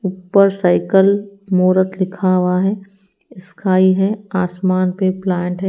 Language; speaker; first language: Hindi; native; Hindi